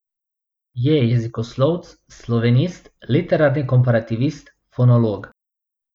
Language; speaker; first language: Slovenian; non-native, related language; Bosnian